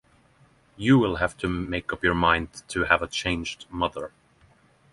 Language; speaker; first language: English; non-native, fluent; Norwegian